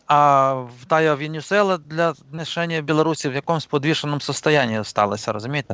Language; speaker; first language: Russian; non-native, local second language; Belarusian